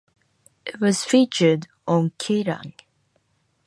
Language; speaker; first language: English; non-native, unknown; Japanese